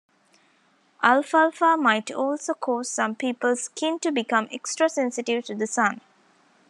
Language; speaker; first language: English; non-native, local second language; Tamil